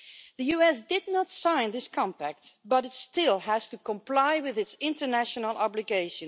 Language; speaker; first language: English; non-native, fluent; Dutch